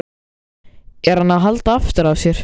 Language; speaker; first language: Icelandic; native; Icelandic